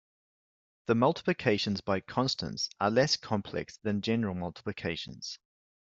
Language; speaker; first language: English; native; English